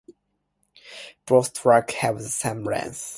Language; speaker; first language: English; non-native, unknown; Japanese